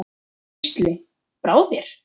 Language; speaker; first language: Icelandic; native; Icelandic